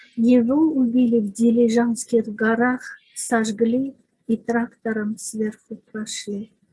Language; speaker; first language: Russian; non-native, local second language; Azerbaijani